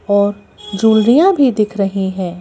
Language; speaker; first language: Hindi; native; Hindi